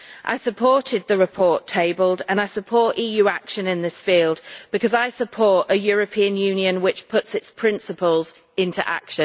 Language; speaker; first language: English; native; English